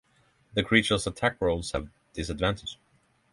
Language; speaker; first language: English; non-native, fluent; Norwegian